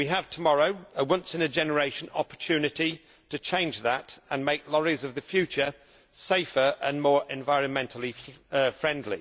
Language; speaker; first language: English; native; English